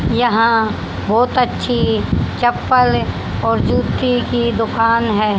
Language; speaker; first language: Hindi; native; Hindi